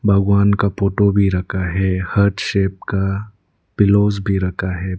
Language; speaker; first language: Hindi; non-native, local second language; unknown